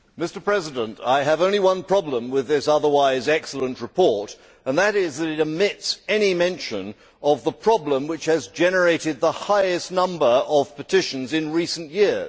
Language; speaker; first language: English; native; English